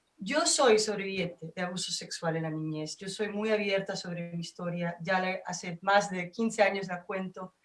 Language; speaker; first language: Spanish; non-native, fluent; Portuguese